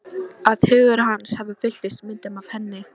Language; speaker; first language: Icelandic; non-native, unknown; Polish